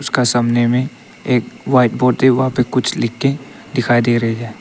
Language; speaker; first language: Hindi; non-native, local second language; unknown